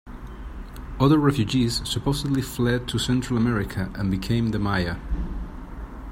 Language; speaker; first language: English; non-native, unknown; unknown